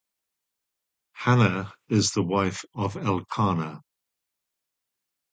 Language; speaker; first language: English; native; English